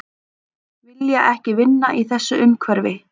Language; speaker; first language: Icelandic; native; Icelandic